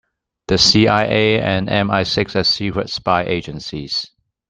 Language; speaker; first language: English; non-native, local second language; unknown